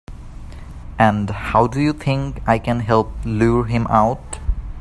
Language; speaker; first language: English; non-native, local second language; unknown